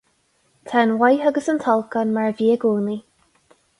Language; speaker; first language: Irish; non-native, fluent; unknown